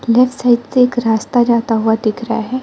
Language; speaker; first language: Hindi; non-native, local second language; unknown